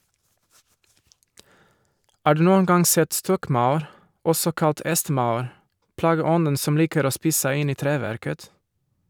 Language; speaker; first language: Norwegian; non-native, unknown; Portuguese